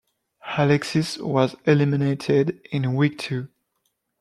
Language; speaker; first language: English; non-native, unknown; French